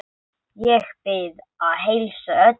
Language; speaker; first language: Icelandic; non-native, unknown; English